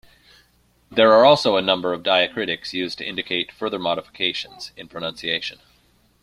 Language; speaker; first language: English; native; English